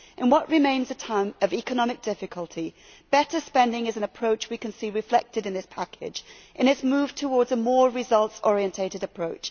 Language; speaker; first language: English; native; English